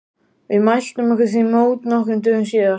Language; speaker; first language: Icelandic; native; Icelandic